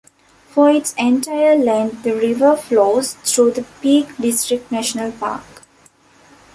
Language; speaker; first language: English; non-native, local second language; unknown